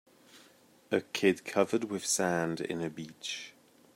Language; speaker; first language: English; native; English